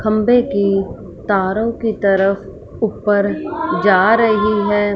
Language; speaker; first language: Hindi; non-native, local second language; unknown